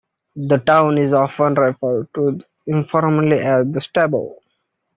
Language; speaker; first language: English; non-native, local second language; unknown